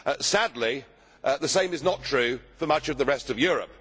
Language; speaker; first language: English; native; English